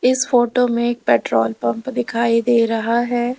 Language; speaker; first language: Hindi; native; Hindi